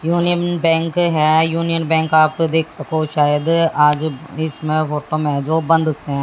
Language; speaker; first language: Hindi; native; Hindi